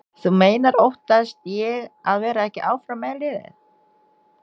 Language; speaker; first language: Icelandic; non-native, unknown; Indonesian